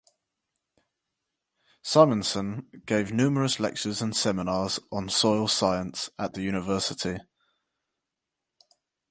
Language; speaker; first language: English; native; English